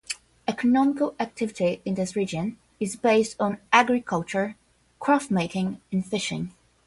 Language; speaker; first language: English; non-native, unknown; Portuguese